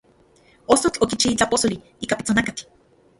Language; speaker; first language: Central Puebla Nahuatl; non-native, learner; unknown